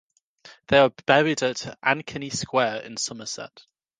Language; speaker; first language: English; native; English